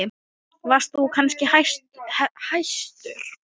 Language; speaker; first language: Icelandic; non-native, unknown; Thai